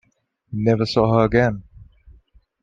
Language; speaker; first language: English; non-native, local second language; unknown